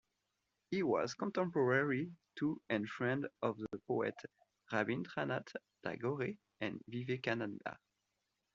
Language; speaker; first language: English; non-native, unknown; French